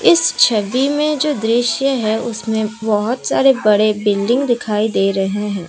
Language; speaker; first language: Hindi; non-native, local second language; Assamese